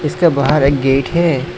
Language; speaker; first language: Hindi; non-native, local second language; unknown